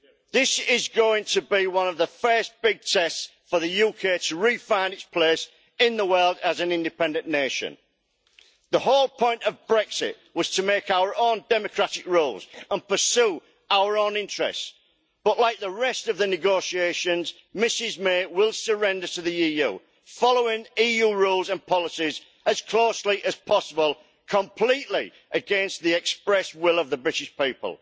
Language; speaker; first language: English; native; English